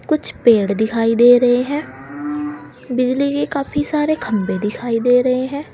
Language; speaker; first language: Hindi; native; Hindi